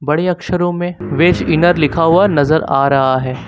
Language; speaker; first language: Hindi; native; Hindi